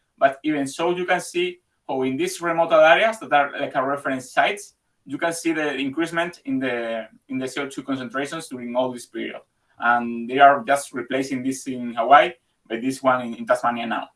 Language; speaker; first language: English; non-native, fluent; Spanish